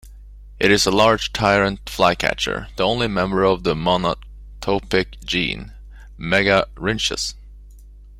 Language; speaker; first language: English; native; English